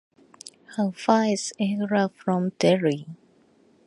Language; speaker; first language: English; non-native, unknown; Japanese